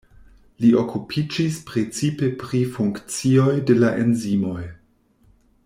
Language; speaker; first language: Esperanto; non-native, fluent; German